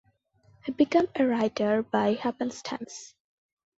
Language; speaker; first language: English; non-native, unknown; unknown